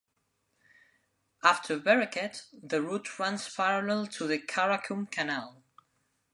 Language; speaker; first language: English; non-native, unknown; Spanish